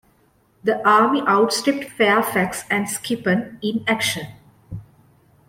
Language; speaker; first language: English; non-native, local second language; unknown